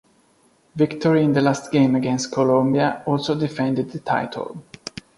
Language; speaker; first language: English; non-native, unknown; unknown